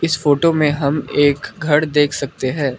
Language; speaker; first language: Hindi; non-native, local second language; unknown